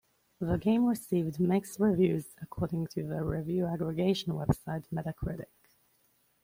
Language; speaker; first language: English; native; English